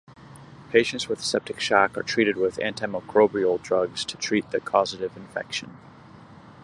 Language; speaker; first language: English; native; English